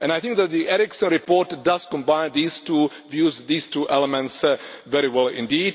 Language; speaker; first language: English; non-native, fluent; Czech